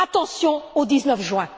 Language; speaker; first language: French; native; French